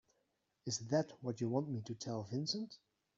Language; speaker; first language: English; native; English